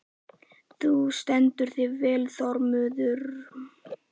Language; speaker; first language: Icelandic; native; Icelandic